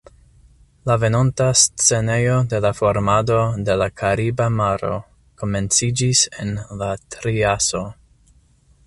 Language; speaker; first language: Esperanto; non-native, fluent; English